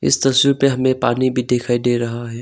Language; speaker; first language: Hindi; non-native, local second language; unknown